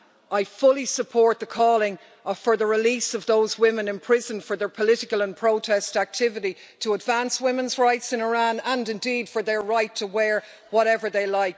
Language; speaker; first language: English; native; English